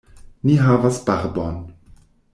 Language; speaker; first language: Esperanto; non-native, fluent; German